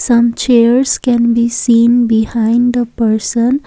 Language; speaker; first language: English; non-native, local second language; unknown